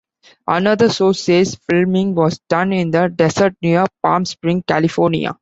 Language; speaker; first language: English; non-native, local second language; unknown